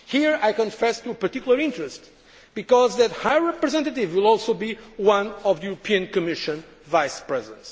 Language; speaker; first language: English; non-native, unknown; Portuguese